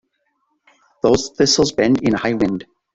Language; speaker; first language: English; native; English